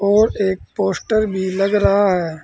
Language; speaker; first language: Hindi; native; Hindi